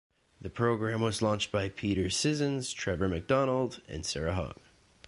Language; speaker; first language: English; native; English